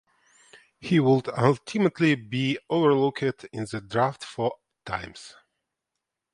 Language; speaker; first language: English; non-native, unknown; Ukrainian